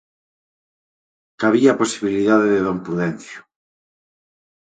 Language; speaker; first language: Galician; native; Galician